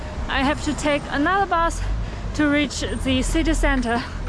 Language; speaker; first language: English; non-native, fluent; Chinese